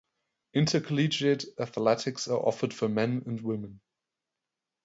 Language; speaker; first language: English; non-native, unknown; German